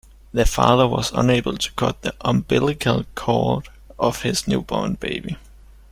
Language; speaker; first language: English; native; English